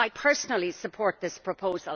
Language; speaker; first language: English; native; English